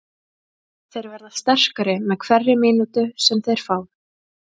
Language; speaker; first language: Icelandic; native; Icelandic